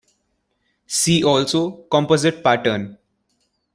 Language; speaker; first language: English; non-native, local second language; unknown